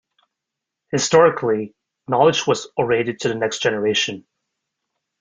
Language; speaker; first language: English; native; English